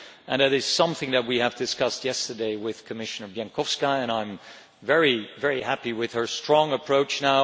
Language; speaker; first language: English; non-native, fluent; Dutch